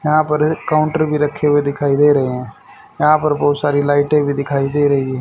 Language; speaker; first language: Hindi; native; Hindi